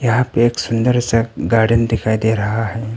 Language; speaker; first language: Hindi; non-native, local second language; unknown